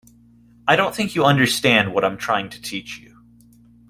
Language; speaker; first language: English; native; English